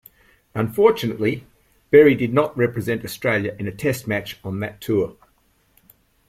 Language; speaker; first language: English; native; English